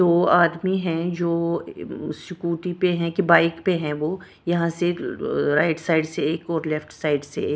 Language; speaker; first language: Hindi; non-native, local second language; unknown